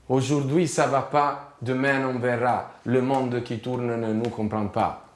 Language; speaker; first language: French; non-native, related language; Italian